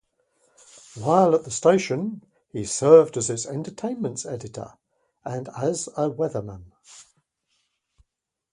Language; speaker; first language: English; native; English